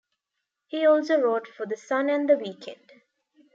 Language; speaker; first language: English; non-native, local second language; Tamil